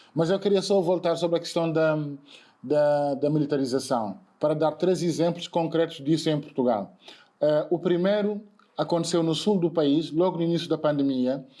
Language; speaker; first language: Portuguese; non-native, fluent; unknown